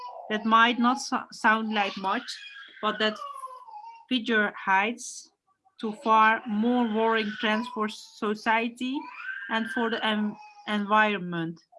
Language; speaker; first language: English; non-native, learner; Turkish